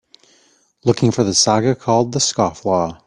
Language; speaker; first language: English; native; English